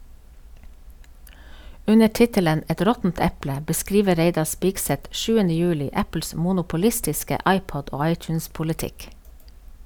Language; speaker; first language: Norwegian; native; Norwegian